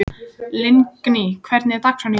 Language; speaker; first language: Icelandic; native; Icelandic